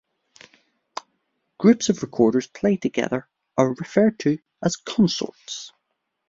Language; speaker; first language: English; native; English